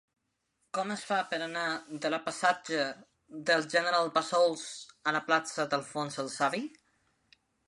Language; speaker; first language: Catalan; non-native, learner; Spanish